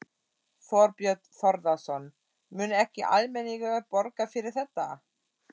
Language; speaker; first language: Icelandic; non-native, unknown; German